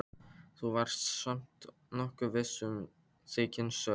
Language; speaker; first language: Icelandic; non-native, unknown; Polish